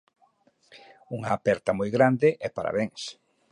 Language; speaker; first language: Galician; native; Galician